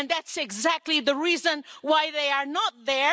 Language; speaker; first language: English; non-native, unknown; Portuguese